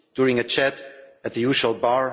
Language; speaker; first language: English; non-native, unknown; German